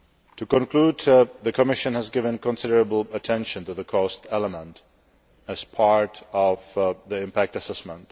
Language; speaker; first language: English; non-native, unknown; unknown